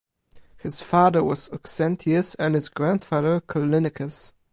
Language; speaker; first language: English; non-native, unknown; Polish